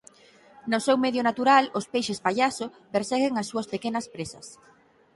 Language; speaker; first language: Galician; native; Galician